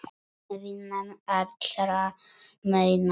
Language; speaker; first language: Icelandic; non-native, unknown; Polish